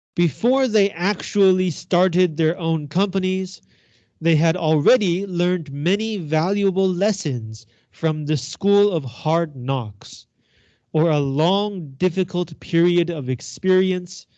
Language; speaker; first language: English; non-native, fluent; Chinese